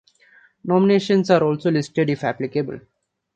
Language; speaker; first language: English; non-native, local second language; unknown